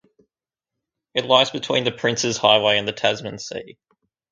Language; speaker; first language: English; native; English